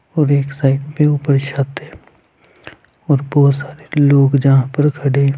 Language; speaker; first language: Hindi; non-native, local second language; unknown